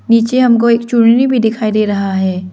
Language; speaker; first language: Hindi; non-native, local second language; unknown